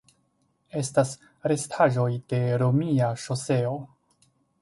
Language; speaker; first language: Esperanto; non-native, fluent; Chinese